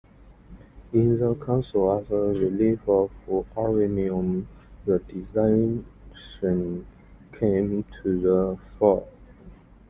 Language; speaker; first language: English; non-native, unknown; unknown